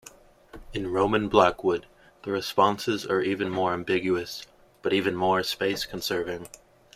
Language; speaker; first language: English; native; English